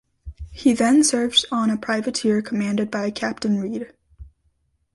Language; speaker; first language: English; native; English